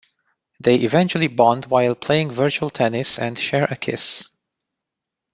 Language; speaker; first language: English; non-native, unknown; Romanian